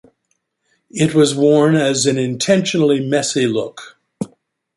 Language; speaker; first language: English; native; English